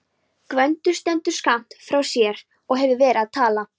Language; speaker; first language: Icelandic; non-native, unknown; Polish